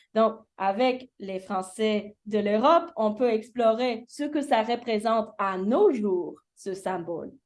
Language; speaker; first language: French; early bilingual, heritage; English